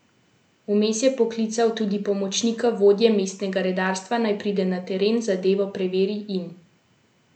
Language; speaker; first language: Slovenian; native; Slovenian